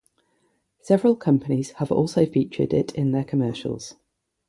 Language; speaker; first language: English; native; English